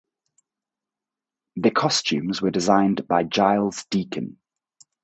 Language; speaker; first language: English; native; English